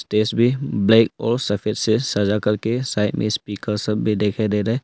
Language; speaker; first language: Hindi; early bilingual, other home language; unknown